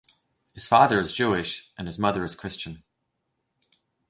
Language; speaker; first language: English; native; English